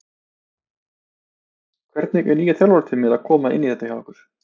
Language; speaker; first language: Icelandic; native; Icelandic